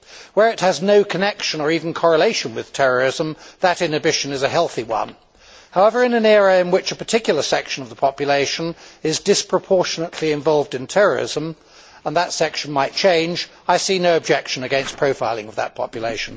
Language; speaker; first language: English; native; English